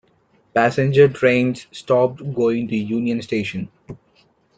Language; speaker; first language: English; non-native, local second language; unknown